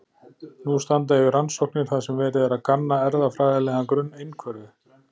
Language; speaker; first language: Icelandic; native; Icelandic